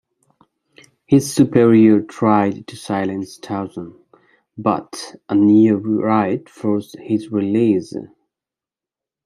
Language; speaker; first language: English; native; English